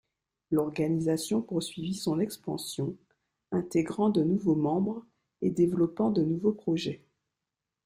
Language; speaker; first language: French; native; French